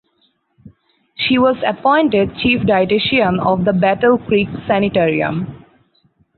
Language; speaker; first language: English; non-native, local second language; Bangla